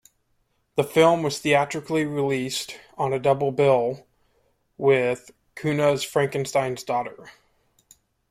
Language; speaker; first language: English; native; English